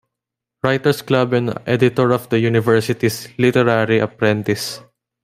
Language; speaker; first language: English; non-native, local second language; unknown